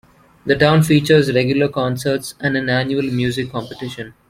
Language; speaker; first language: English; non-native, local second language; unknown